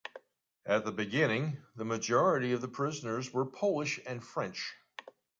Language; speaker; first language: English; native; English